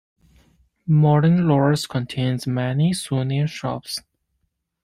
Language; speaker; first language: English; non-native, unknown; Chinese